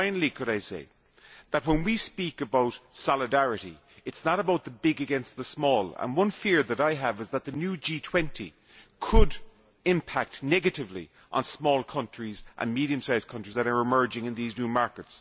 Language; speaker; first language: English; native; English